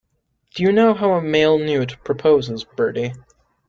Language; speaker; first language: English; native; English